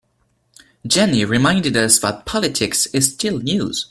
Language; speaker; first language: English; non-native, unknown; French